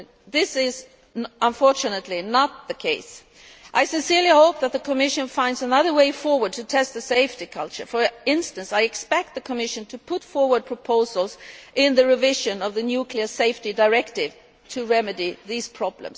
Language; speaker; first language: English; non-native, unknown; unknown